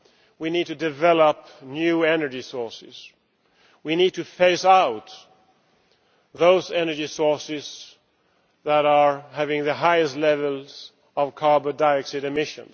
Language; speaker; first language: English; non-native, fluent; Swedish